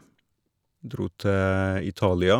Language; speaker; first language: Norwegian; native; Norwegian